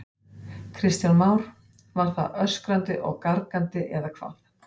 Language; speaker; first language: Icelandic; native; Icelandic